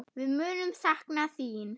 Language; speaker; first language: Icelandic; non-native, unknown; German